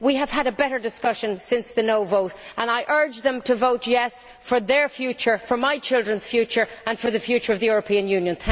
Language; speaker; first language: English; native; English